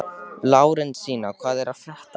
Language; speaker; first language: Icelandic; native; Icelandic